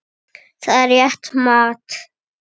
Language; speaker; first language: Icelandic; native; Icelandic